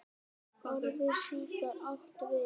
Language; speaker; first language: Icelandic; native; Icelandic